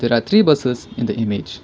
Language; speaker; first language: English; non-native, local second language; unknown